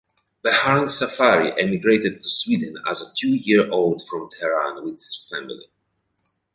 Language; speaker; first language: English; native; English